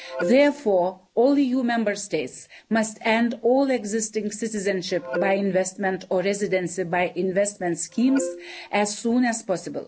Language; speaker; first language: English; non-native, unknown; Lithuanian